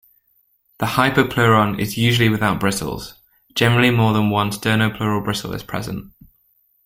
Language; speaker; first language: English; native; English